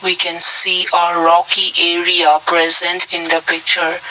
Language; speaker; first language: English; non-native, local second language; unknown